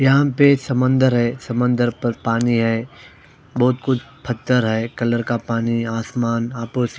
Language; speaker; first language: Hindi; non-native, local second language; Punjabi